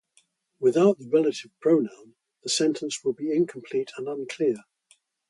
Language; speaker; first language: English; native; English